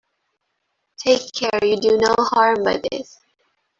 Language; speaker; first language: English; non-native, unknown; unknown